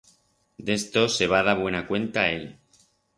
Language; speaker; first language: Aragonese; non-native, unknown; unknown